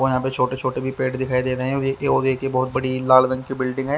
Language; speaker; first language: Hindi; native; Hindi